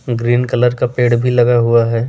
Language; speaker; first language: Hindi; native; Hindi